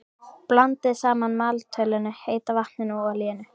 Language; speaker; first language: Icelandic; native; Icelandic